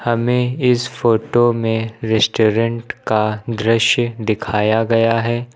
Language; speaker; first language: Hindi; native; Hindi